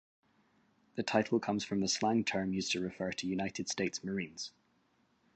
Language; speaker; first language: English; native; English